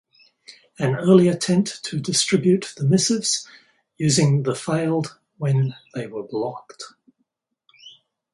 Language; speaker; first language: English; native; English